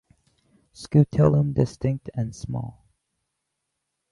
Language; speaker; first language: English; native; English